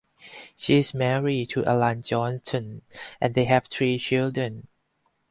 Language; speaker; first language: English; non-native, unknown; Thai